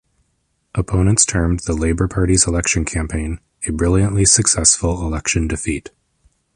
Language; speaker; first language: English; native; English